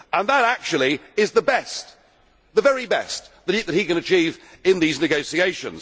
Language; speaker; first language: English; native; English